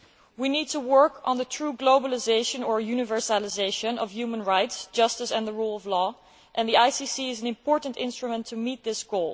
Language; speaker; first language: English; non-native, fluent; Dutch